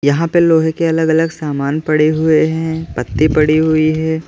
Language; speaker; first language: Hindi; native; Hindi